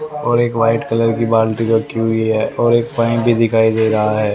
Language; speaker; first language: Hindi; native; Hindi